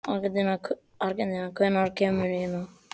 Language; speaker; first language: Icelandic; non-native, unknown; Catalan